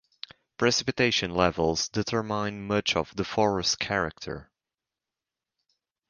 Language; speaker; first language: English; native; English